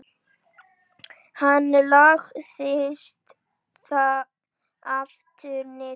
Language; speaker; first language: Icelandic; native; Icelandic